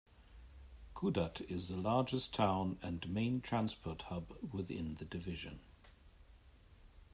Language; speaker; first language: English; native; English